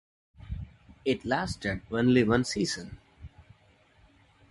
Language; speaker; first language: English; non-native, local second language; Tamil